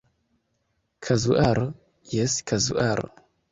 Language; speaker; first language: Esperanto; non-native, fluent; Kinyarwanda